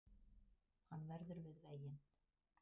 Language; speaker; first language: Icelandic; native; Icelandic